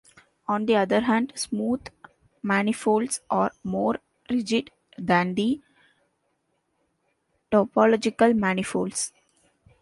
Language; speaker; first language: English; non-native, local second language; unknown